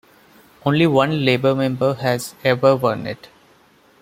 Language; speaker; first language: English; non-native, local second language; Malayalam